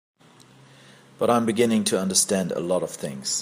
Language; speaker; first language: English; native; English